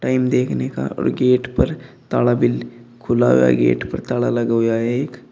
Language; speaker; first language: Hindi; native; Hindi